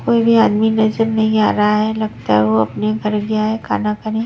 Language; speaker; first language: Hindi; non-native, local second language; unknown